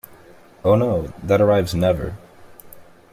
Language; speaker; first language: English; native; English